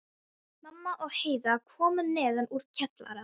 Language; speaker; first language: Icelandic; non-native, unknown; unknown